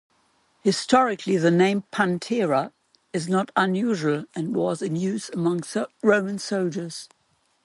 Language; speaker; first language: English; non-native, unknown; German